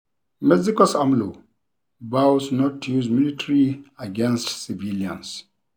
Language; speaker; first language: English; non-native, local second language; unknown